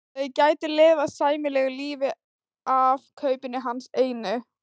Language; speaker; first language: Icelandic; non-native, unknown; Thai